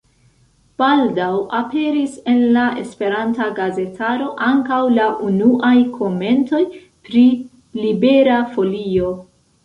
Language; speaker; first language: Esperanto; non-native, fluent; Central Kurdish